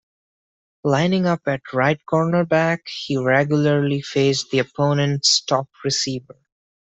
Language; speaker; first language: English; non-native, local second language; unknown